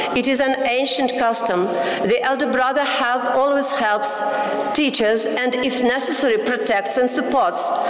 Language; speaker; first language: English; non-native, fluent; Tatar